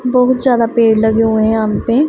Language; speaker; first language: Hindi; non-native, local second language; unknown